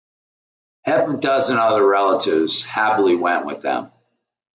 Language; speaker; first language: English; native; English